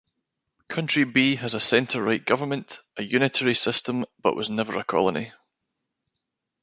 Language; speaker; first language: English; native; English